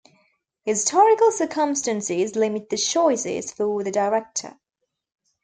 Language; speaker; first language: English; native; English